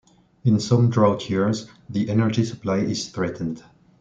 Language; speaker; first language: English; non-native, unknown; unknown